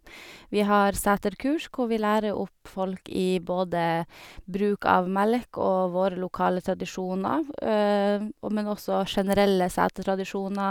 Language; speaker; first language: Norwegian; native; Norwegian